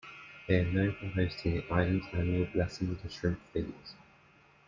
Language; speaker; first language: English; native; English